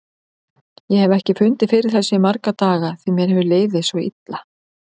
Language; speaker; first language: Icelandic; native; Icelandic